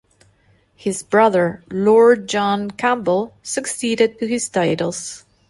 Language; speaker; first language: English; non-native, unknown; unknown